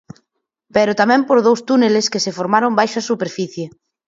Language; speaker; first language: Galician; native; Galician